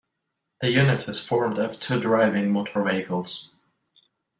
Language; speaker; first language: English; non-native, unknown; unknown